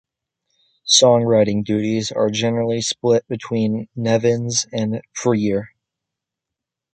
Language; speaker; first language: English; native; English